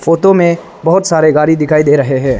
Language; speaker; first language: Hindi; non-native, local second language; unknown